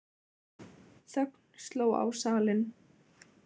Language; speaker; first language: Icelandic; native; Icelandic